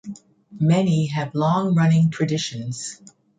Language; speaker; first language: English; native; English